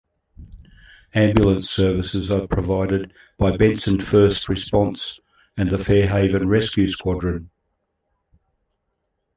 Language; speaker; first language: English; native; English